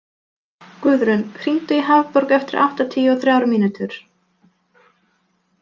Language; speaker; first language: Icelandic; non-native, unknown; Polish